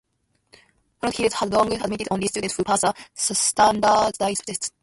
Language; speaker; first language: English; non-native, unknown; Japanese